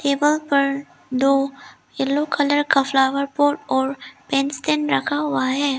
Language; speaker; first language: Hindi; early bilingual, other home language; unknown